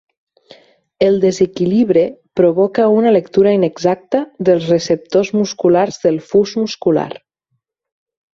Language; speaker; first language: Catalan; native; Catalan